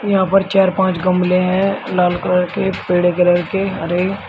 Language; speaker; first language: Hindi; native; Hindi